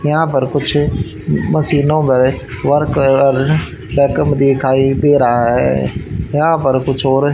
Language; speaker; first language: Hindi; native; Hindi